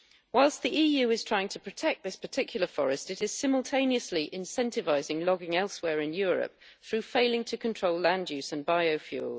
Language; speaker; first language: English; native; English